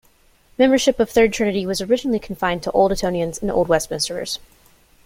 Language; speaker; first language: English; native; English